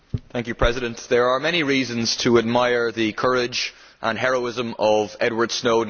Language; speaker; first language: English; native; English